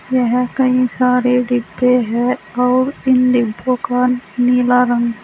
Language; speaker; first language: Hindi; native; Hindi